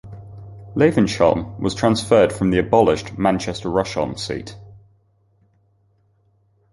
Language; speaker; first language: English; native; English